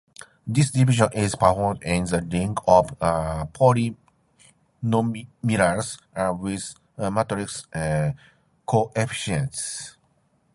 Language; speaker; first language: English; non-native, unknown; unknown